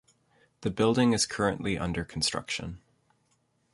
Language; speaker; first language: English; native; English